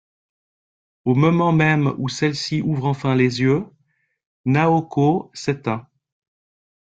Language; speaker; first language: French; native; French